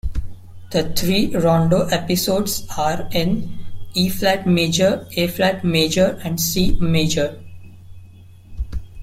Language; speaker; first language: English; non-native, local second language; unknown